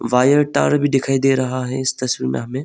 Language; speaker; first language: Hindi; non-native, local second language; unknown